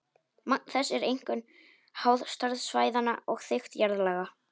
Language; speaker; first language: Icelandic; non-native, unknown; Polish